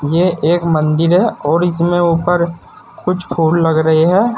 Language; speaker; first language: Hindi; native; Hindi